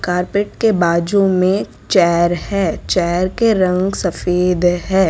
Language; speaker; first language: Hindi; non-native, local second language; Gujarati